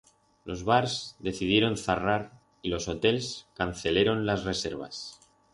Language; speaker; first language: Aragonese; non-native, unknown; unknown